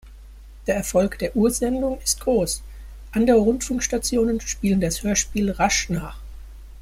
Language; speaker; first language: German; native; German